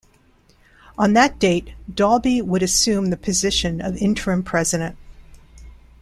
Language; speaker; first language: English; non-native, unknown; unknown